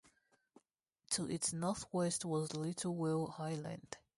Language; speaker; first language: English; non-native, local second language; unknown